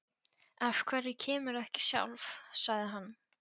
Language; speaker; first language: Icelandic; non-native, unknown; Polish